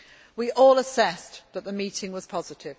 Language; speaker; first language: English; native; English